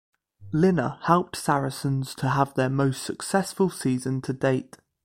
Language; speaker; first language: English; native; English